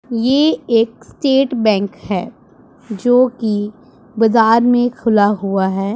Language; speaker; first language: Hindi; non-native, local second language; Punjabi